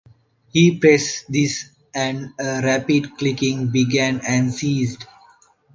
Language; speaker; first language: English; non-native, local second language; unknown